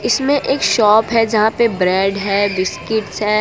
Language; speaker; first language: Hindi; non-native, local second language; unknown